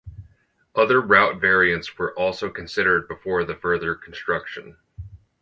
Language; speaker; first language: English; native; English